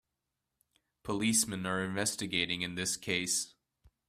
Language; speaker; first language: English; native; English